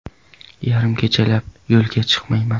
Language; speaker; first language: Uzbek; non-native, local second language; Kara-Kalpak